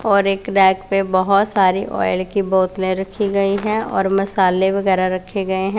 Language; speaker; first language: Hindi; non-native, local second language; Punjabi